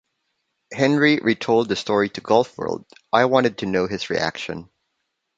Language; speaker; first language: English; non-native, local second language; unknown